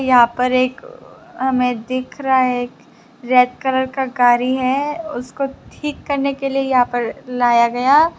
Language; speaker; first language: Hindi; non-native, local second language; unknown